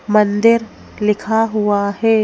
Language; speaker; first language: Hindi; native; Hindi